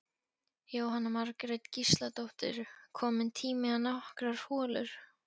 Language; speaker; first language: Icelandic; non-native, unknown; Polish